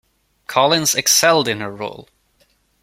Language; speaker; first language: English; non-native, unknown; Swedish